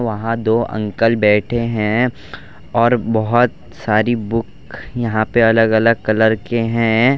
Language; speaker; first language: Hindi; non-native, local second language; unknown